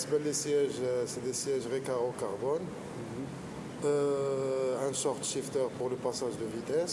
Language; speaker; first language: French; non-native, local second language; Arabic